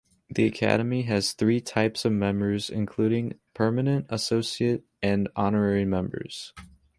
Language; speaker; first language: English; native; English